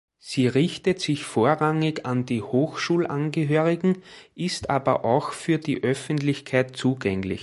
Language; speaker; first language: German; native; German